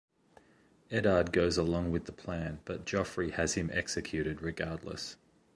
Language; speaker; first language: English; native; English